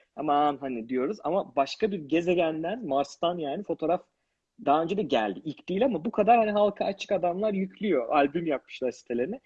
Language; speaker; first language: Turkish; native; Turkish